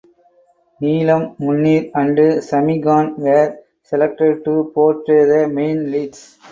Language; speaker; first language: English; non-native, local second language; Tamil